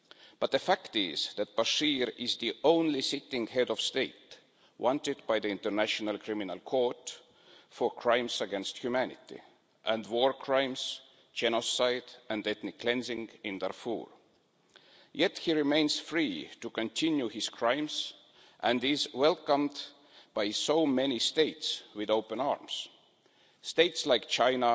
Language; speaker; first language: English; non-native, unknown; Estonian